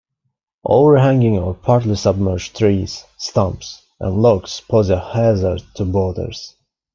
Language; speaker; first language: English; non-native, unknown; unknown